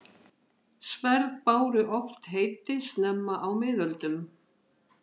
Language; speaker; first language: Icelandic; native; Icelandic